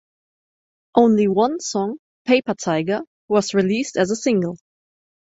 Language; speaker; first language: English; non-native, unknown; German